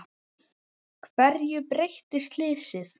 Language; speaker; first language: Icelandic; native; Icelandic